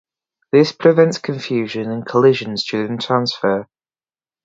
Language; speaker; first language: English; native; English